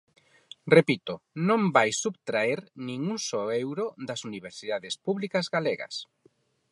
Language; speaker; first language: Galician; non-native, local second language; Spanish